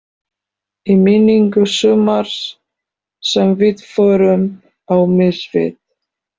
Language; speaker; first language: Icelandic; non-native, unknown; Polish